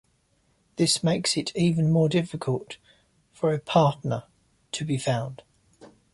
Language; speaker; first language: English; native; English